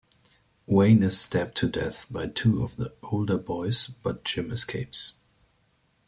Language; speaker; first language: English; native; English